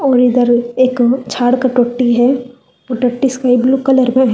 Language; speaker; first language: Hindi; non-native, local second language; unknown